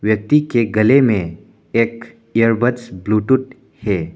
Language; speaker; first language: Hindi; non-native, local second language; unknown